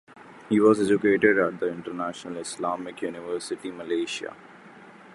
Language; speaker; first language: English; non-native, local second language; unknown